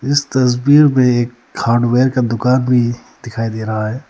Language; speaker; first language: Hindi; non-native, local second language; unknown